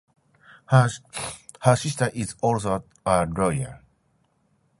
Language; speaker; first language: English; non-native, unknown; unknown